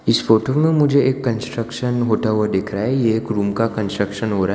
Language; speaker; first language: Hindi; non-native, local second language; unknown